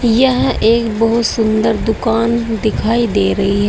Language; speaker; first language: Hindi; native; Hindi